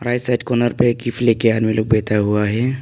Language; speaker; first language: Hindi; non-native, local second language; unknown